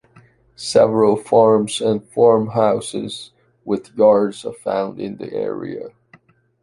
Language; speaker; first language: English; non-native, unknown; Chinese